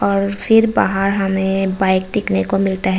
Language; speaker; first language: Hindi; non-native, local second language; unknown